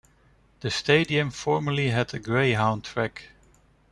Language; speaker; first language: English; non-native, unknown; Dutch